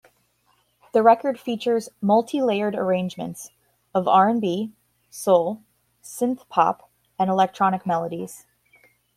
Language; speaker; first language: English; native; English